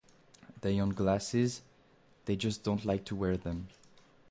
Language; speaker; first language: English; non-native, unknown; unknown